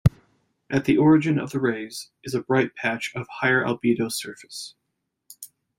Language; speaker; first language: English; native; English